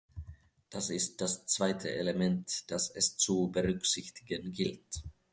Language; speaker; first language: German; non-native, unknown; Finnish